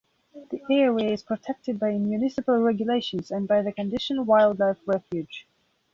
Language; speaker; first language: English; non-native, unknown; Belarusian